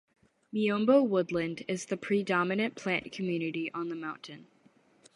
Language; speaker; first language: English; native; English